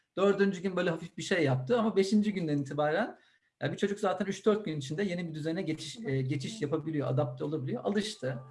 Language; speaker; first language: Turkish; native; Turkish